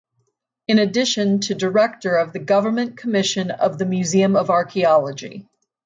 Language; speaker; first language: English; native; English